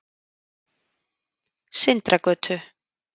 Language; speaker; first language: Icelandic; native; Icelandic